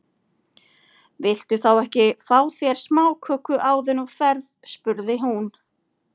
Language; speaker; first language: Icelandic; native; Icelandic